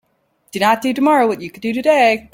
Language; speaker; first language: English; native; English